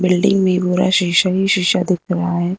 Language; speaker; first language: Hindi; native; Hindi